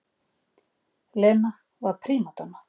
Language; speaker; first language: Icelandic; native; Icelandic